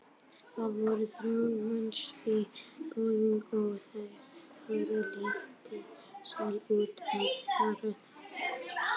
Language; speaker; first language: Icelandic; native; Icelandic